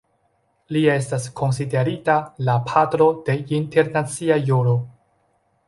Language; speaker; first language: Esperanto; non-native, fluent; Chinese